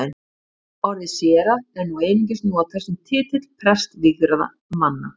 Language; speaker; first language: Icelandic; native; Icelandic